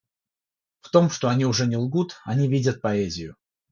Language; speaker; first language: Russian; non-native, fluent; Georgian